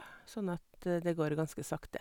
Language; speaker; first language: Norwegian; native; Norwegian